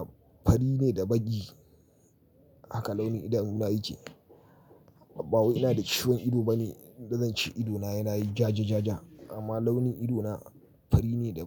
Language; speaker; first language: Hausa; native; Hausa